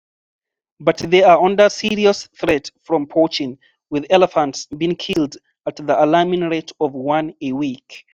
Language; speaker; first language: English; non-native, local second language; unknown